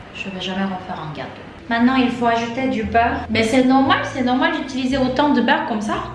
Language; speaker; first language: French; non-native, learner; Korean